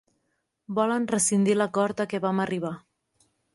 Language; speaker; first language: Catalan; native; Catalan